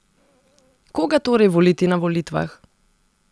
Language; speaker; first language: Slovenian; non-native, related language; Serbian